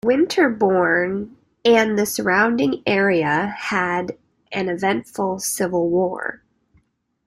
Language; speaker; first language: English; native; English